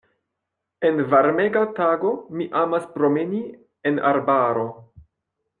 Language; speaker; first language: Esperanto; non-native, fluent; French